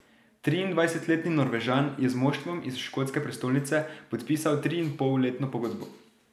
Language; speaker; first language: Slovenian; native; Slovenian